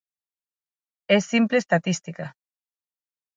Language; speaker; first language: Galician; non-native, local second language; Spanish